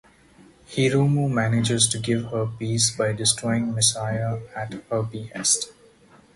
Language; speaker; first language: English; non-native, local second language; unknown